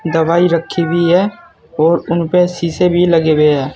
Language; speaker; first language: Hindi; native; Hindi